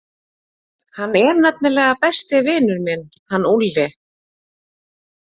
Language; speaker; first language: Icelandic; native; Icelandic